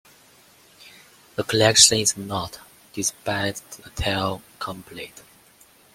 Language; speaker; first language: English; non-native, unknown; Chinese